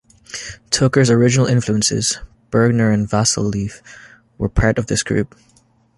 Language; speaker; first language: English; native; English